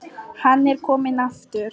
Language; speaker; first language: Icelandic; non-native, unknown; Polish